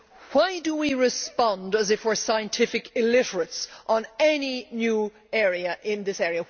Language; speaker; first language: English; native; English